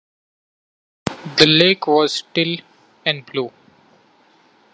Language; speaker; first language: English; non-native, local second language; Marathi